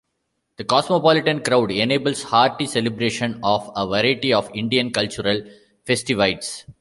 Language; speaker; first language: English; non-native, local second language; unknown